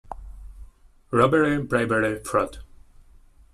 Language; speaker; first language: English; non-native, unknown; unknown